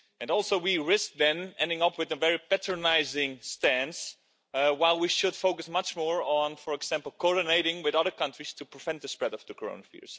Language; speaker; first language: English; non-native, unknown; Dutch